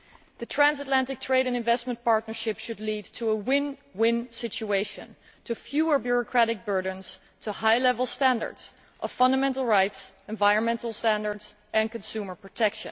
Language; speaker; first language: English; non-native, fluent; Dutch